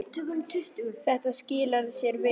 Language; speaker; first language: Icelandic; native; Icelandic